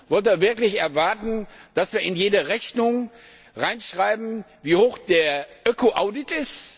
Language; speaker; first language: German; non-native, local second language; Luxembourgish